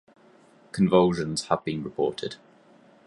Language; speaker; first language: English; native; English